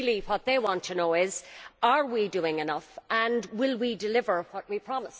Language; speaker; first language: English; native; English